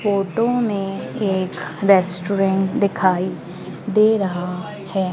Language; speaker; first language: Hindi; native; Hindi